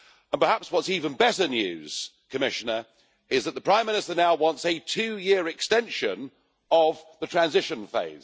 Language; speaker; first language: English; native; English